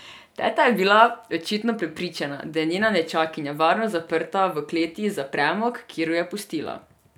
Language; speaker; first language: Slovenian; non-native, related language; Serbian